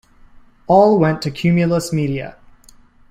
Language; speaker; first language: English; native; English